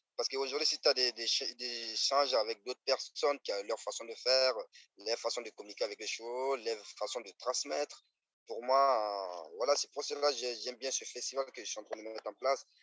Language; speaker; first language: French; non-native, local second language; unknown